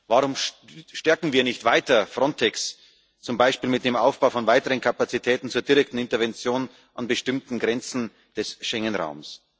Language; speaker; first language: German; native; German